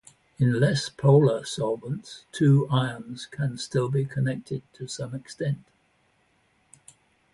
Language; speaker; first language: English; native; English